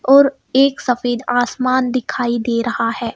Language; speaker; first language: Hindi; native; Hindi